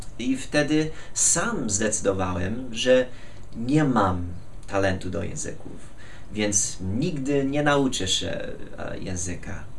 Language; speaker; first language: Polish; non-native, fluent; English